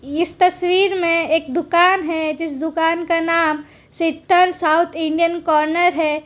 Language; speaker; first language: Hindi; non-native, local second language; Gujarati